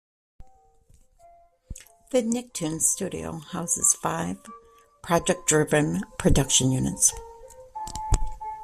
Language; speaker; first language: English; native; English